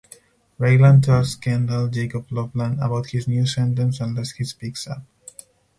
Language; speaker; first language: English; non-native, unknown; Spanish